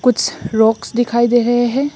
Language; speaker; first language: Hindi; non-native, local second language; Bangla